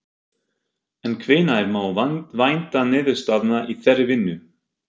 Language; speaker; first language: Icelandic; non-native, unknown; German